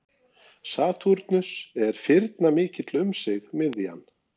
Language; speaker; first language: Icelandic; non-native, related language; Norwegian